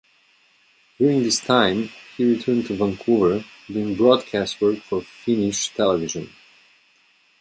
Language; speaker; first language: English; native; English